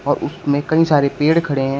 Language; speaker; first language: Hindi; native; Hindi